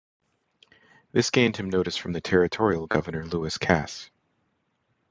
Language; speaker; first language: English; native; English